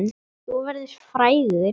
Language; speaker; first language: Icelandic; native; Icelandic